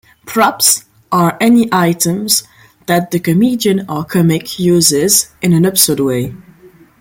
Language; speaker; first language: English; non-native, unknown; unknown